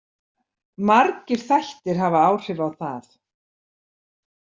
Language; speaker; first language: Icelandic; native; Icelandic